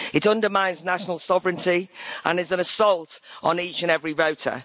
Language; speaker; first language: English; native; English